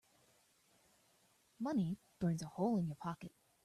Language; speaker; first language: English; native; English